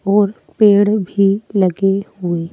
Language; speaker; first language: Hindi; native; Hindi